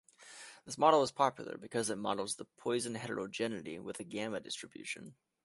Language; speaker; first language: English; native; English